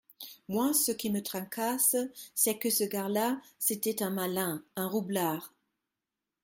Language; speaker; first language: French; non-native, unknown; German